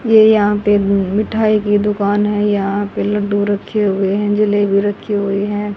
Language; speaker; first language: Hindi; native; Hindi